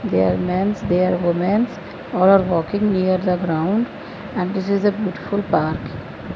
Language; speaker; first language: English; non-native, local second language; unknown